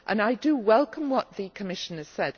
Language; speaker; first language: English; native; English